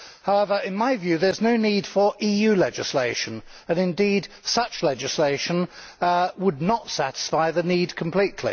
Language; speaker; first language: English; native; English